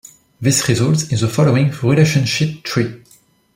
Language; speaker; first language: English; non-native, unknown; French